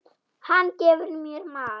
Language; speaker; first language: Icelandic; non-native, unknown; German